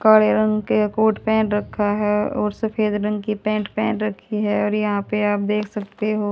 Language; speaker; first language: Hindi; native; Hindi